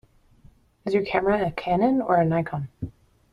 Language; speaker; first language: English; native; English